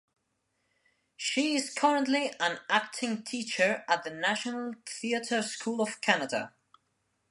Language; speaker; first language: English; non-native, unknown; Spanish